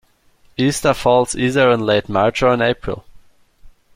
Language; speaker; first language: English; non-native, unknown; German